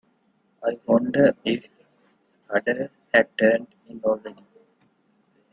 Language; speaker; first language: English; non-native, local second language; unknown